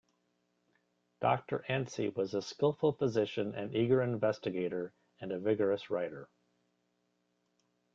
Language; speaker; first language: English; native; English